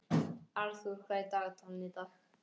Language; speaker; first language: Icelandic; non-native, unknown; English